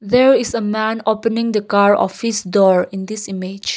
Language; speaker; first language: English; non-native, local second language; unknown